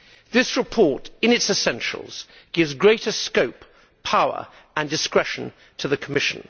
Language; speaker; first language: English; native; English